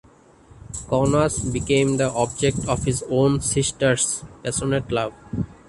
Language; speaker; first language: English; non-native, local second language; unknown